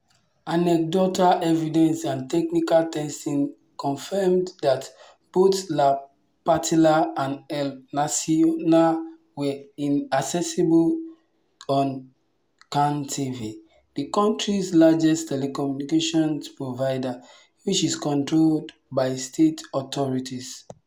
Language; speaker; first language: English; non-native, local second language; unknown